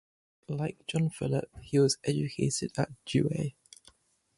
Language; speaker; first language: English; native; English